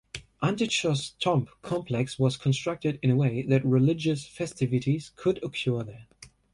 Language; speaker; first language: English; non-native, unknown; German